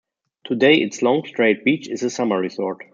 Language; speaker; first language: English; non-native, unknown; German